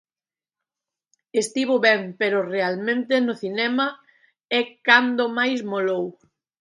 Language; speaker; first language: Galician; native; Galician